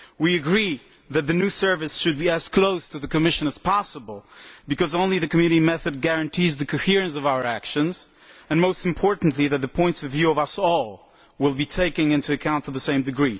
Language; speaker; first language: English; non-native, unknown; Polish